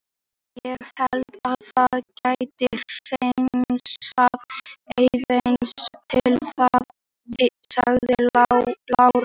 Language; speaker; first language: Icelandic; native; Icelandic